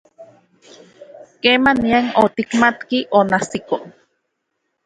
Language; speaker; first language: Central Puebla Nahuatl; native; Central Puebla Nahuatl